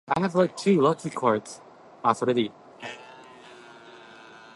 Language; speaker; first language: English; native; English